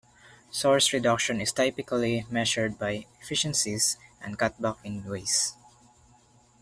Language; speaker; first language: English; non-native, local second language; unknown